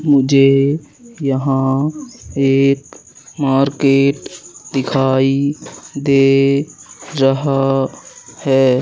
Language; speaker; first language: Hindi; native; Hindi